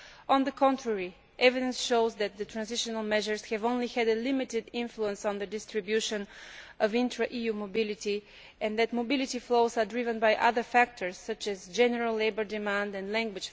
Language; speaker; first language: English; non-native, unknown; Bulgarian